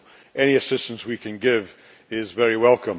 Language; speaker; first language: English; native; English